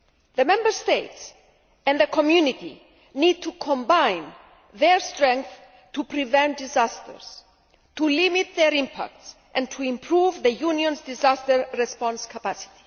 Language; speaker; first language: English; non-native, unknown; Greek